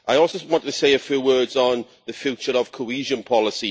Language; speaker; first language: English; native; English